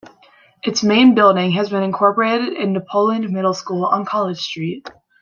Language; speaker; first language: English; native; English